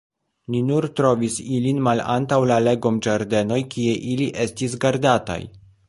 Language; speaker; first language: Esperanto; non-native, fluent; Polish